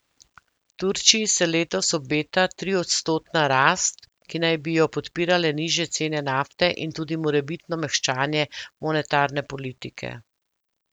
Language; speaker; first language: Slovenian; native; Slovenian